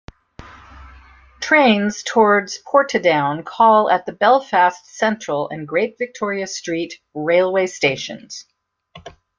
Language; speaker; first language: English; native; English